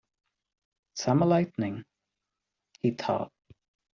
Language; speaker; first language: English; non-native, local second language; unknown